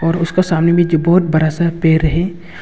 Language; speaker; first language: Hindi; non-native, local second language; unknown